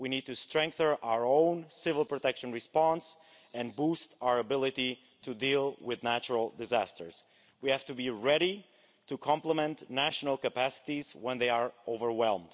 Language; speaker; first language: English; non-native, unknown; Romanian